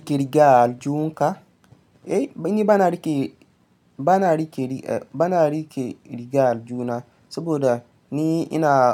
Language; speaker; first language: Hausa; non-native, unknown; Yoruba